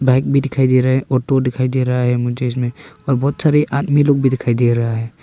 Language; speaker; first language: Hindi; non-native, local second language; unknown